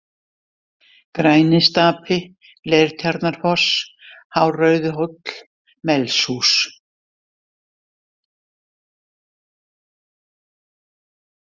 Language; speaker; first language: Icelandic; native; Icelandic